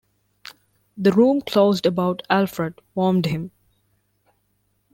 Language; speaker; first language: English; non-native, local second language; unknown